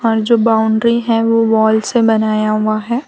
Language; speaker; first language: Hindi; non-native, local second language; Gujarati